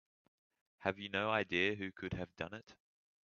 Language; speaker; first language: English; native; English